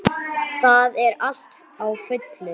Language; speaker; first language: Icelandic; non-native, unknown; English